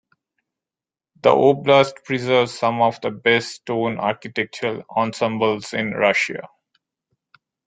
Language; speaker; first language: English; non-native, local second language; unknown